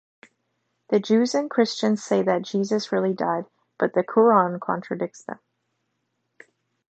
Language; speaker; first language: English; native; English